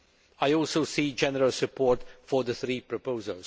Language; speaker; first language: English; non-native, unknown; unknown